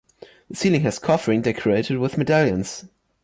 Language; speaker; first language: English; non-native, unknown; German